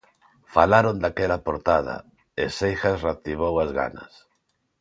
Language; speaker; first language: Galician; non-native, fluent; Spanish